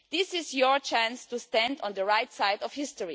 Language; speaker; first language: English; non-native, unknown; German